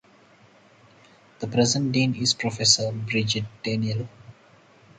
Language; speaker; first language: English; non-native, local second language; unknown